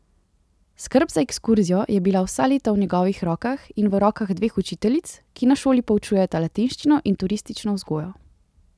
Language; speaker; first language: Slovenian; native; Slovenian